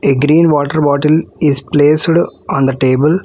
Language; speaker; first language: English; non-native, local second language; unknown